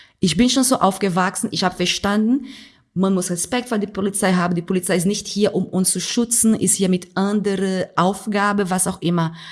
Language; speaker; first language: German; non-native, fluent; Portuguese